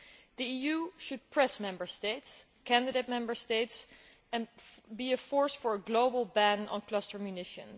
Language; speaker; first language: English; non-native, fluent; Dutch